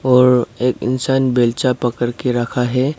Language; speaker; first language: Hindi; non-native, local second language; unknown